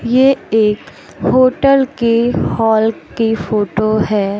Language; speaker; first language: Hindi; native; Hindi